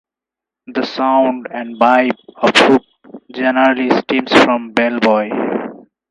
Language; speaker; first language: English; non-native, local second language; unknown